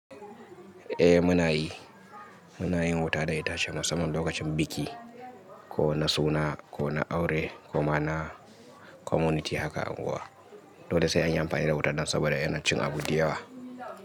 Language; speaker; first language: Hausa; native; Hausa